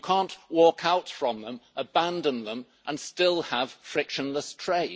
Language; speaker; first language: English; native; English